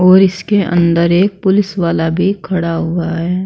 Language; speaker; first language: Hindi; native; Hindi